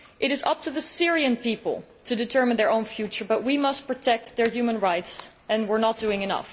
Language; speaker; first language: English; non-native, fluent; Dutch